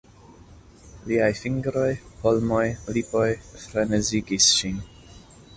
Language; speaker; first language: Esperanto; non-native, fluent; English